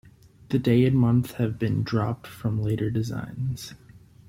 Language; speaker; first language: English; native; English